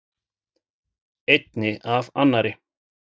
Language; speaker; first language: Icelandic; native; Icelandic